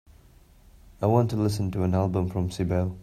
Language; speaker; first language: English; non-native, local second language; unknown